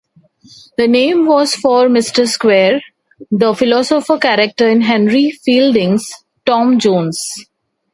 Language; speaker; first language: English; non-native, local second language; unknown